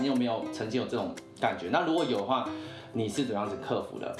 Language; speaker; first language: Chinese; native; Chinese